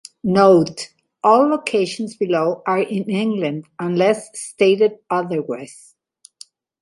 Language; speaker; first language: English; non-native, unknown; Spanish